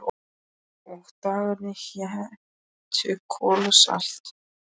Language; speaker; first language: Icelandic; non-native, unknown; Polish